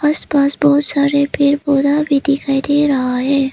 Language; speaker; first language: Hindi; early bilingual, other home language; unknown